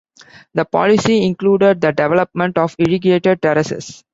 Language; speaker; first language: English; non-native, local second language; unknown